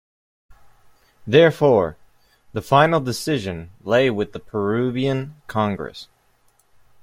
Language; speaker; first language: English; native; English